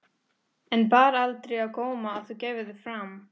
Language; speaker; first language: Icelandic; non-native, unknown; Spanish